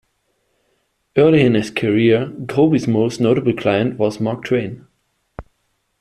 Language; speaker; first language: English; non-native, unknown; German